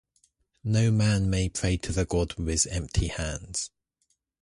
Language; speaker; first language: English; native; English